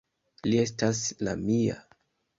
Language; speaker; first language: Esperanto; non-native, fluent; Kinyarwanda